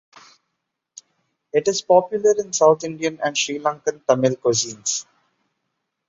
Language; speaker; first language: English; non-native, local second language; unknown